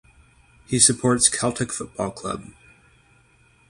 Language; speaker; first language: English; native; English